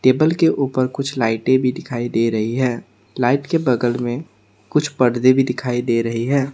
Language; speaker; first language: Hindi; non-native, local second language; Assamese